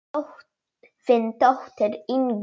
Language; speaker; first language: Icelandic; non-native, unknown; Polish